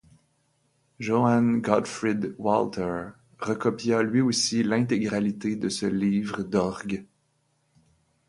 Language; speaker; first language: French; native; French